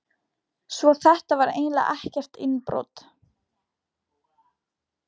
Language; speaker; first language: Icelandic; non-native, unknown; Polish